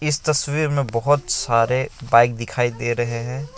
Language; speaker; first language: Hindi; non-native, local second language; Assamese